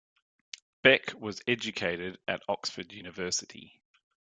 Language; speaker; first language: English; native; English